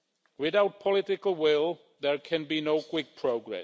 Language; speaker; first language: English; non-native, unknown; Czech